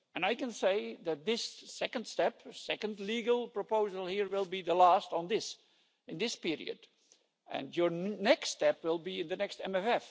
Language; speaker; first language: English; non-native, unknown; Dutch